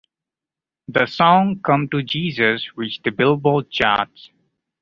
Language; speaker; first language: English; non-native, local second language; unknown